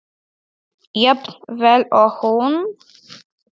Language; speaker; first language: Icelandic; non-native, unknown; Polish